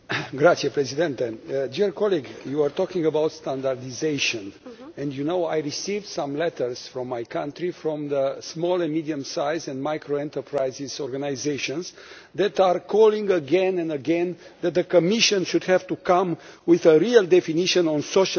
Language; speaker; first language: English; non-native, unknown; Romanian